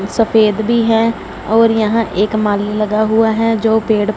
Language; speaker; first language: Hindi; non-native, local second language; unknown